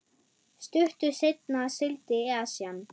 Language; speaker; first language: Icelandic; non-native, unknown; German